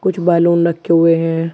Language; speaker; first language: Hindi; native; Hindi